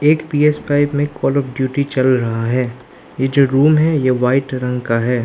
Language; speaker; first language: Hindi; non-native, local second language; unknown